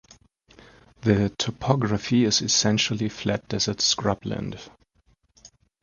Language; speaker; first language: English; non-native, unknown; German